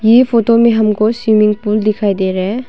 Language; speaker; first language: Hindi; non-native, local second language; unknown